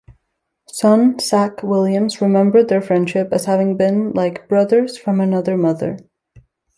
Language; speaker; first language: English; native; English